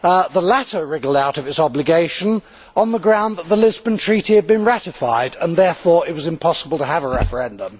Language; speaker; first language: English; native; English